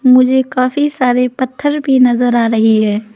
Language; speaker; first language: Hindi; non-native, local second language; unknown